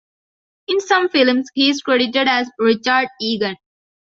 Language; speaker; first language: English; non-native, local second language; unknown